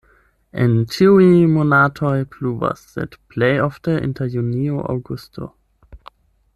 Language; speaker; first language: Esperanto; non-native, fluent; German